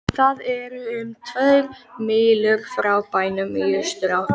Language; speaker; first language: Icelandic; native; Icelandic